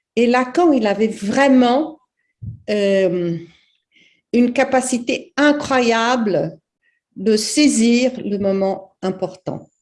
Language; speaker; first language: French; non-native, fluent; Portuguese